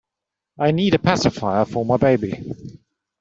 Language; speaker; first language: English; native; English